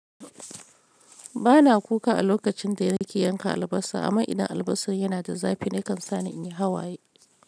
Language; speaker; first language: Hausa; non-native, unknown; Yoruba